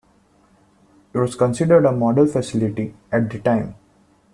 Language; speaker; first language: English; non-native, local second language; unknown